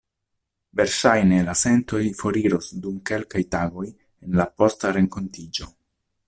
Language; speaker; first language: Esperanto; non-native, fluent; Italian